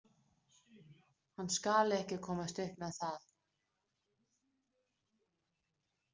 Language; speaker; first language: Icelandic; non-native, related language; Danish